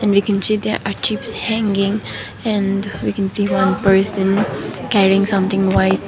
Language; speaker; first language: English; non-native, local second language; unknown